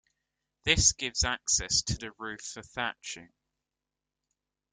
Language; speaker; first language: English; native; English